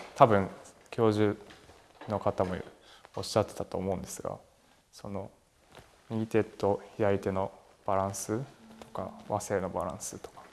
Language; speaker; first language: Japanese; native; Japanese